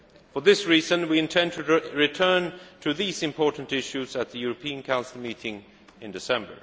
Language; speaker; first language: English; non-native, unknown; Swedish